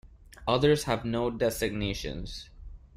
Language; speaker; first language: English; non-native, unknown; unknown